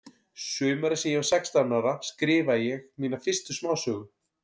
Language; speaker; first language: Icelandic; native; Icelandic